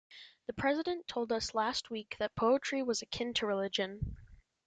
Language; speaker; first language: English; native; English